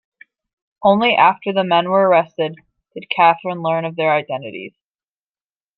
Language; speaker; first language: English; native; English